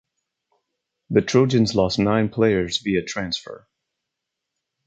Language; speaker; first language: English; native; English